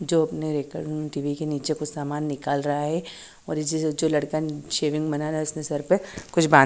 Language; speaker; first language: Hindi; native; Hindi